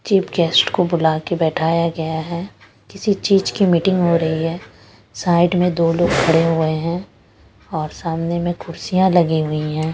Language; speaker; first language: Hindi; non-native, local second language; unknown